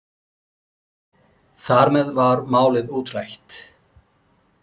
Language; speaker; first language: Icelandic; non-native, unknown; Turkish